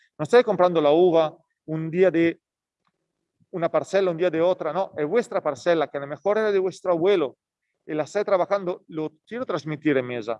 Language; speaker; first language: Spanish; non-native, fluent; Italian